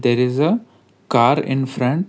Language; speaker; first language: English; non-native, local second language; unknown